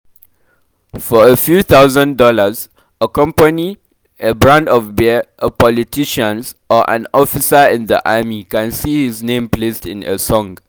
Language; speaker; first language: English; non-native, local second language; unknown